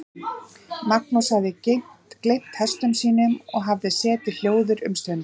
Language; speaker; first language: Icelandic; native; Icelandic